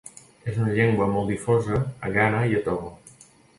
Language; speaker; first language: Catalan; native; Catalan